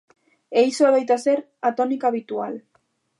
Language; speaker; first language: Galician; native; Galician